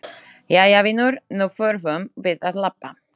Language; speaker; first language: Icelandic; non-native, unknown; Slovak